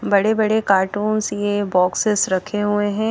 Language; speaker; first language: Hindi; native; Hindi